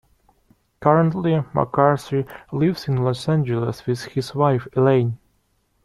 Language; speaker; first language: English; non-native, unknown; Russian